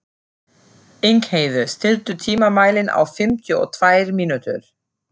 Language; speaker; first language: Icelandic; non-native, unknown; German